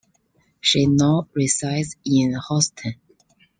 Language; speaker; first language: English; non-native, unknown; Chinese